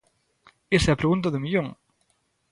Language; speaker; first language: Galician; native; Galician